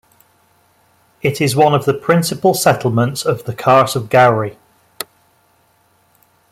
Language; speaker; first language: English; native; English